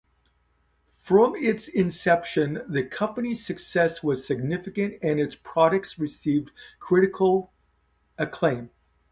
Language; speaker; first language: English; native; English